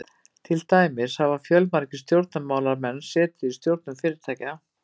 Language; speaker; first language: Icelandic; native; Icelandic